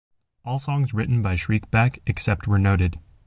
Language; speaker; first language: English; native; English